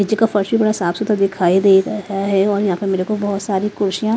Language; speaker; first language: Hindi; native; Hindi